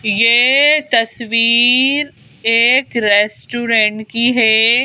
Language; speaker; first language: Hindi; native; Hindi